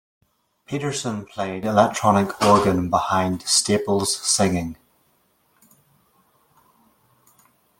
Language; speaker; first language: English; native; English